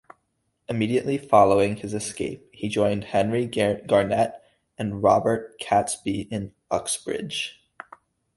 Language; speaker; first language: English; native; English